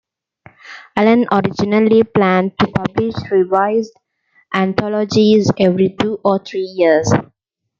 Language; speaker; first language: English; non-native, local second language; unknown